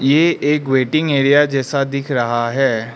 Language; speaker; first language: Hindi; non-native, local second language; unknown